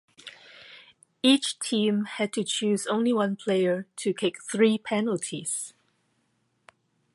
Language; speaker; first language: English; non-native, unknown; Cantonese